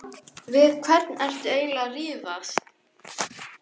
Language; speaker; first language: Icelandic; native; Icelandic